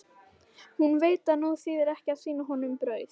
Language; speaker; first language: Icelandic; native; Icelandic